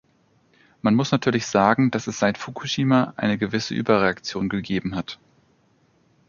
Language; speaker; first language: German; native; German